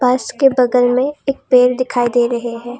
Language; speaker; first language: Hindi; non-native, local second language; Assamese